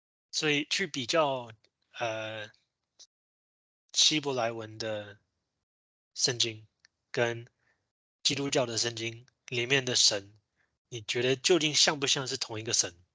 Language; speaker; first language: Chinese; native; Chinese